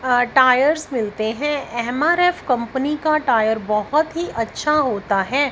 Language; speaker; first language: Hindi; non-native, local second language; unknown